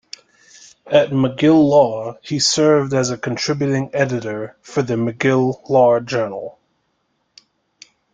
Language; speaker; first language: English; native; English